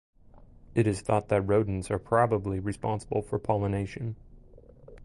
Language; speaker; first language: English; native; English